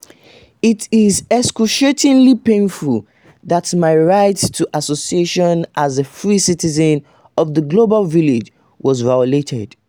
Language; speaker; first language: English; non-native, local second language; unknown